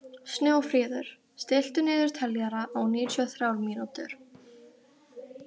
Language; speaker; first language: Icelandic; native; Icelandic